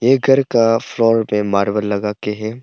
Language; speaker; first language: Hindi; non-native, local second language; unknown